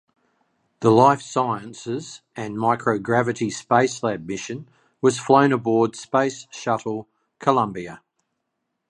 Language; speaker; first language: English; native; English